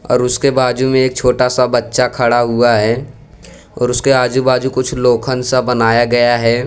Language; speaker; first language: Hindi; non-native, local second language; Gujarati